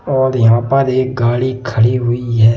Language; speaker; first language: Hindi; native; Hindi